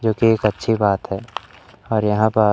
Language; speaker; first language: Hindi; native; Hindi